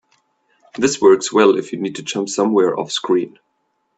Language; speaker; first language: English; non-native, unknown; German